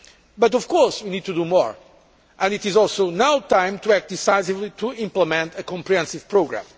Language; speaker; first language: English; non-native, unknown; Portuguese